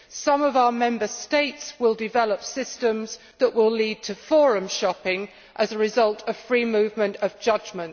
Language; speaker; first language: English; native; English